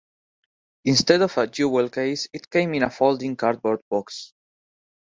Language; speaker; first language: English; non-native, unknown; Spanish